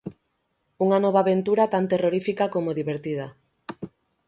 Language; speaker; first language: Galician; native; Galician